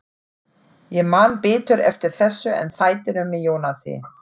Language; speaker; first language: Icelandic; non-native, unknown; German